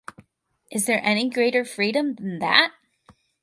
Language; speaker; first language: English; native; English